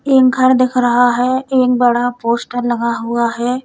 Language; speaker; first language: Hindi; native; Hindi